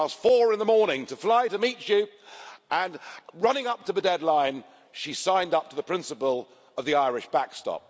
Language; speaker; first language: English; native; English